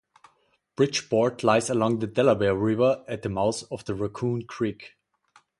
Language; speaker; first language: English; non-native, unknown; German